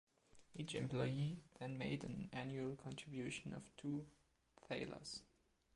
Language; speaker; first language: English; non-native, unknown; German